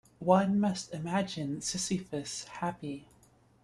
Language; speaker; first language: English; native; English